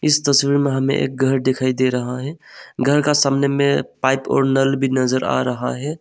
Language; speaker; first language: Hindi; non-native, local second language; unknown